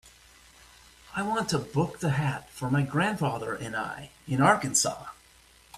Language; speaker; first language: English; native; English